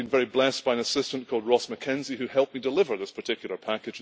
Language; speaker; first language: English; native; English